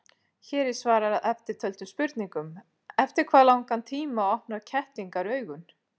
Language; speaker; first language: Icelandic; native; Icelandic